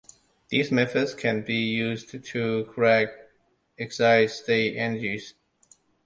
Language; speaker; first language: English; non-native, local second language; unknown